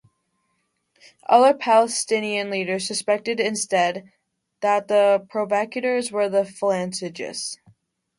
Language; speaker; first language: English; native; English